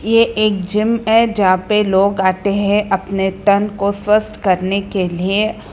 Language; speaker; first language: Hindi; non-native, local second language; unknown